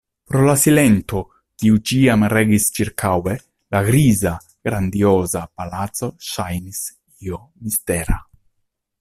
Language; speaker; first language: Esperanto; non-native, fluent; Italian